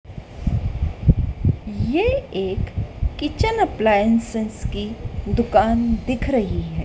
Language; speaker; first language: Hindi; native; Hindi